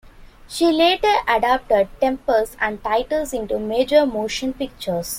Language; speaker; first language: English; non-native, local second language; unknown